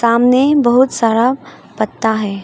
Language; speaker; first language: Hindi; early bilingual, other home language; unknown